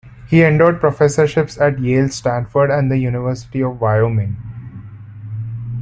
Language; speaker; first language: English; non-native, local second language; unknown